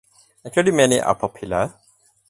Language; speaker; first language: English; non-native, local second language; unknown